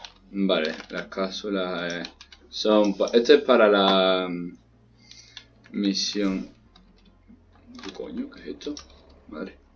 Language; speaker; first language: Spanish; native; Spanish